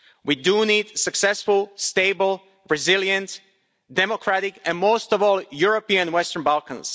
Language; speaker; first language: English; non-native, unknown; Slovak